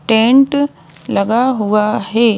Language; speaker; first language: Hindi; native; Hindi